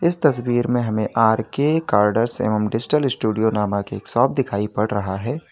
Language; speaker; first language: Hindi; native; Hindi